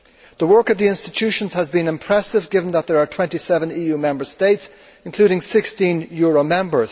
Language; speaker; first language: English; native; English